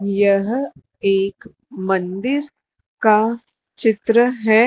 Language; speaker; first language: Hindi; native; Hindi